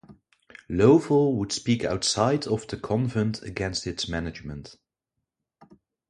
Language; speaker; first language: English; non-native, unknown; Dutch